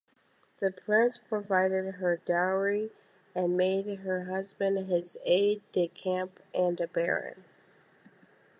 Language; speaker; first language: English; native; English